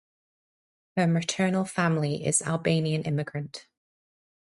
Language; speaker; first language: English; native; English